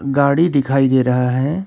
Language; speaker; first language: Hindi; non-native, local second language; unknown